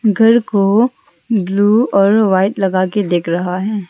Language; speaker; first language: Hindi; non-native, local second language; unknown